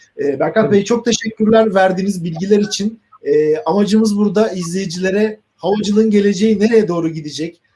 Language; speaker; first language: Turkish; native; Turkish